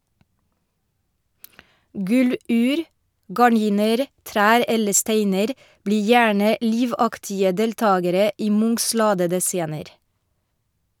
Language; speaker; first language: Norwegian; non-native, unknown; French